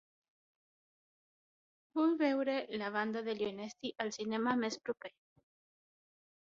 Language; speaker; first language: Catalan; non-native, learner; Spanish